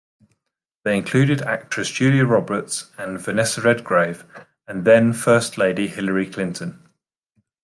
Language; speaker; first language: English; native; English